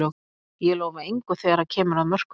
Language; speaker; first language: Icelandic; native; Icelandic